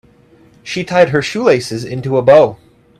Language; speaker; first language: English; native; English